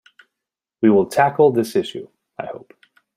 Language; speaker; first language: English; native; English